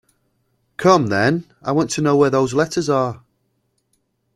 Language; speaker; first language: English; native; English